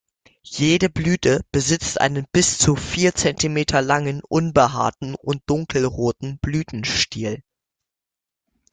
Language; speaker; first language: German; native; German